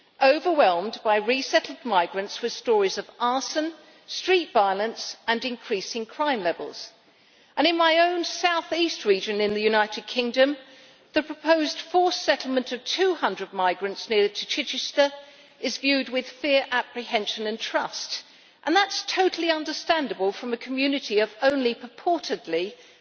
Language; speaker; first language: English; native; English